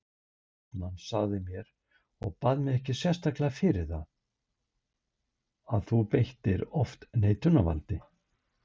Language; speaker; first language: Icelandic; native; Icelandic